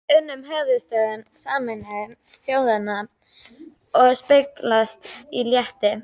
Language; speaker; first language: Icelandic; native; Icelandic